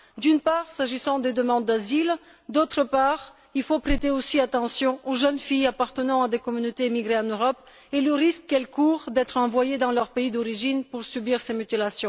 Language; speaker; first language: French; non-native, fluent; Bulgarian